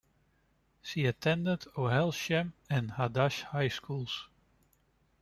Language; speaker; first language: English; non-native, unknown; Dutch